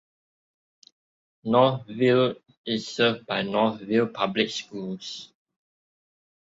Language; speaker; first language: English; non-native, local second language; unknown